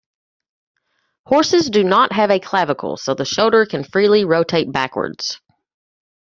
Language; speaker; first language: English; native; English